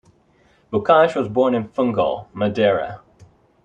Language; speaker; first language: English; non-native, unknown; Dutch